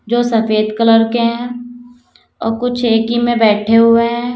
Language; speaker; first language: Hindi; native; Hindi